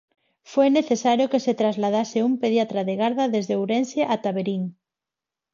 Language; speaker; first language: Galician; non-native, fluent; Spanish